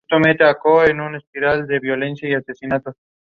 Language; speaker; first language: English; non-native, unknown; Spanish